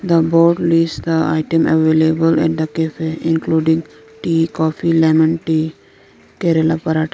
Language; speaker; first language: English; non-native, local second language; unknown